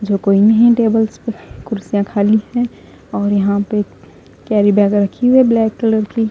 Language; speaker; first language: Hindi; non-native, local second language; Punjabi